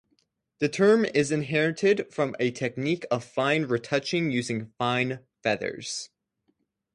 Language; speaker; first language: English; native; English